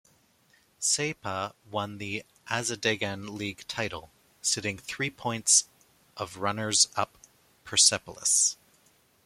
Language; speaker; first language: English; native; English